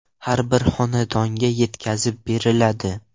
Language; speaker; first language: Uzbek; non-native, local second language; Russian